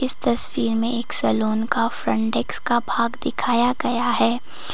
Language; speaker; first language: Hindi; non-native, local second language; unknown